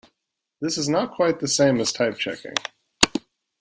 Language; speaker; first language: English; native; English